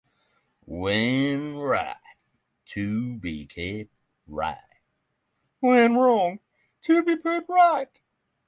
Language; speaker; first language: English; non-native, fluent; Norwegian